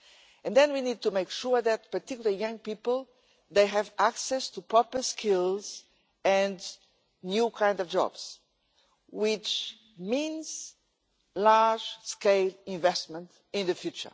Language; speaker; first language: English; non-native, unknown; Portuguese